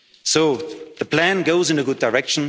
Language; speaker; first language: English; non-native, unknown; German